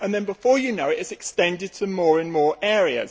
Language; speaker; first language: English; native; English